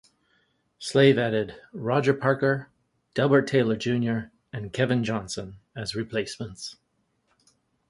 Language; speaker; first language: English; native; English